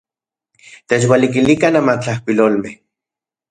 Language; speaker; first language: Central Puebla Nahuatl; non-native, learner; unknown